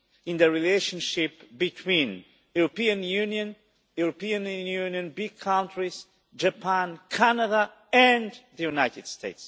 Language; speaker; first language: English; non-native, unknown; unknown